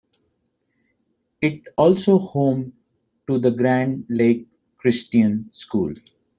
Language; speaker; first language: English; non-native, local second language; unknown